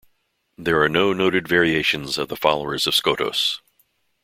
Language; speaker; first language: English; native; English